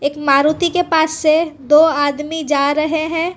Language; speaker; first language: Hindi; non-native, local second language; Gujarati